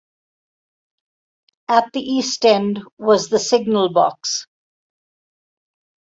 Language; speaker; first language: English; non-native, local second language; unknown